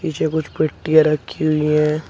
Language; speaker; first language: Hindi; native; Hindi